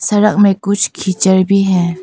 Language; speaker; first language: Hindi; non-native, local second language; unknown